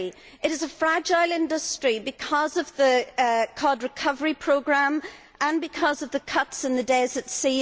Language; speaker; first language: English; native; English